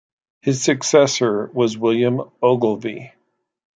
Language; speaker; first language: English; native; English